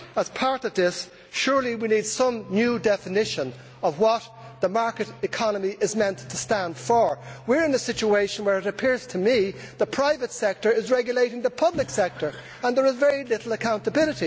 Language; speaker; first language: English; native; English